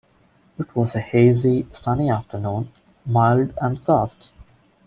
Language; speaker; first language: English; non-native, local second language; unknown